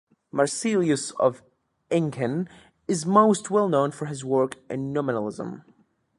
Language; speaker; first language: English; native; English